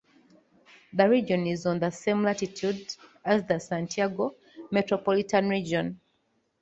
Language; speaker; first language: English; non-native, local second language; Ganda